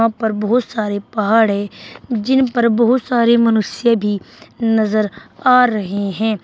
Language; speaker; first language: Hindi; native; Hindi